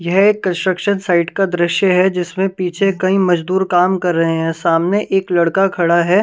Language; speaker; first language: Hindi; non-native, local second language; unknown